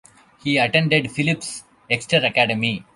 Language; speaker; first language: English; non-native, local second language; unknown